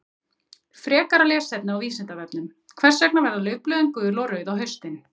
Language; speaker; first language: Icelandic; native; Icelandic